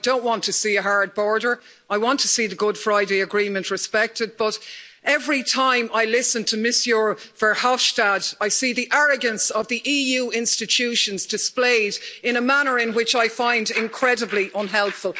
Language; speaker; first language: English; native; English